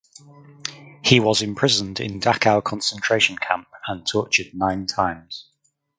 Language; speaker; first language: English; native; English